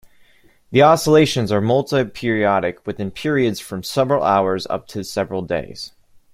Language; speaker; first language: English; native; English